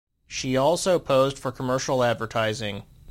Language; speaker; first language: English; native; English